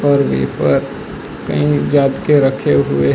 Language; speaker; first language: Hindi; non-native, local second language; Gujarati